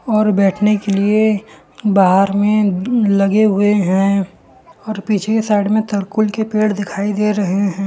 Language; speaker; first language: Hindi; non-native, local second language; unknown